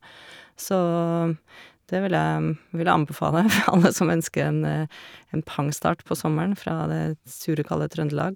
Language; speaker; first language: Norwegian; native; Norwegian